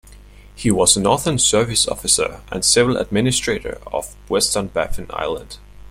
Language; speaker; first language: English; native; English